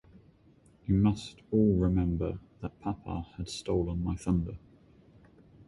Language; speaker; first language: English; native; English